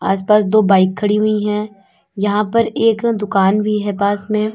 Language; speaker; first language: Hindi; native; Hindi